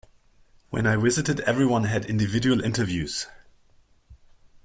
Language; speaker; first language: English; non-native, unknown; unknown